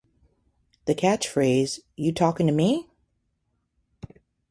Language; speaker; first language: English; native; English